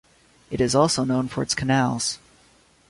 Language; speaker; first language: English; native; English